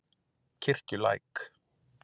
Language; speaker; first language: Icelandic; native; Icelandic